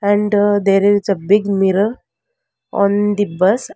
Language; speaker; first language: English; non-native, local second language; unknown